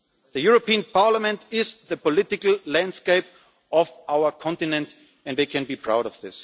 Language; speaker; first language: English; non-native, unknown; German